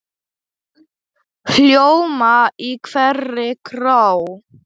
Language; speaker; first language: Icelandic; non-native, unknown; Polish